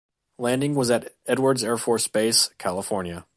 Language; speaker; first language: English; native; English